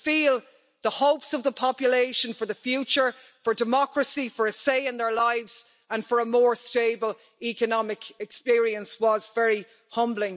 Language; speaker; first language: English; native; English